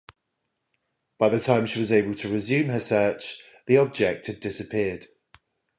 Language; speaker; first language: English; native; English